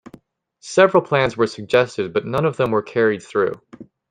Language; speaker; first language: English; native; English